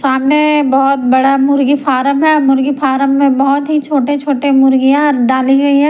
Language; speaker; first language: Hindi; non-native, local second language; Punjabi